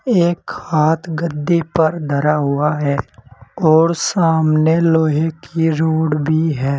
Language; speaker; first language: Hindi; native; Hindi